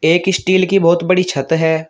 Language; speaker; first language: Hindi; native; Hindi